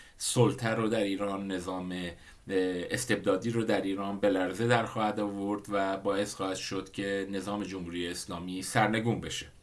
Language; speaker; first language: Persian; non-native, local second language; Kurdish